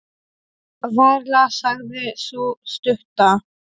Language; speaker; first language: Icelandic; non-native, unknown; Polish